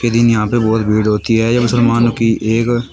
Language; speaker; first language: Hindi; native; Hindi